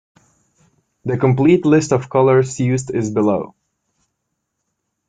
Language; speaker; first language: English; native; English